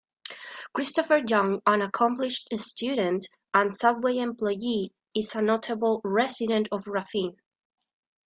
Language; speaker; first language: English; non-native, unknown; Spanish